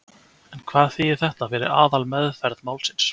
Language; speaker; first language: Icelandic; native; Icelandic